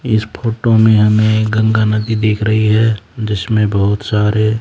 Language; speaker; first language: Hindi; native; Hindi